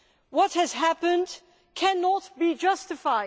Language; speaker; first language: English; non-native, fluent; Dutch